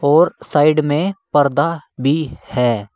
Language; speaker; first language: Hindi; native; Hindi